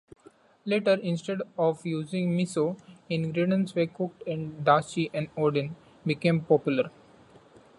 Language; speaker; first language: English; non-native, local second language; Marathi